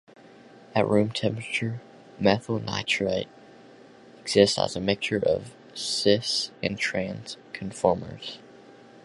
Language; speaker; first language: English; native; English